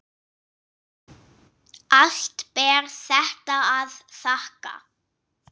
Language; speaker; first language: Icelandic; non-native, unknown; English